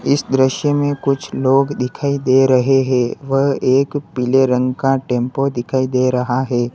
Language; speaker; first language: Hindi; native; Hindi